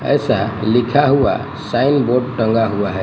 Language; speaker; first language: Hindi; non-native, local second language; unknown